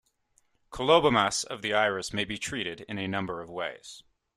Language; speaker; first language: English; native; English